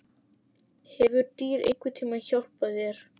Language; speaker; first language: Icelandic; native; Icelandic